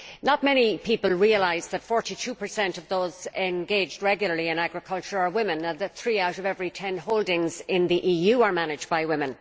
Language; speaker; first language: English; native; English